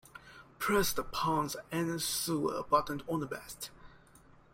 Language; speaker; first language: English; non-native, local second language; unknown